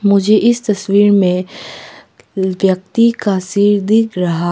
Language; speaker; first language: Hindi; early bilingual, other home language; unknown